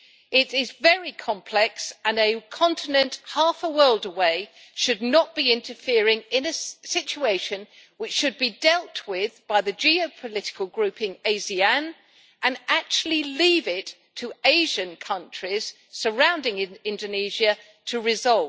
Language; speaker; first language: English; native; English